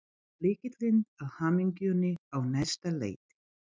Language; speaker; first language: Icelandic; non-native, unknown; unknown